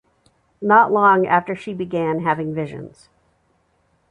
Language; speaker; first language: English; native; English